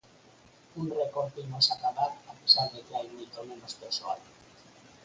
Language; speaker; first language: Galician; native; Galician